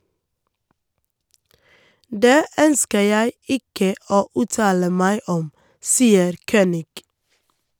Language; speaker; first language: Norwegian; non-native, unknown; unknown